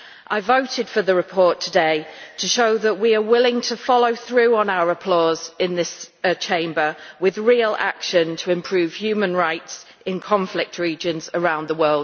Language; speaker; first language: English; native; English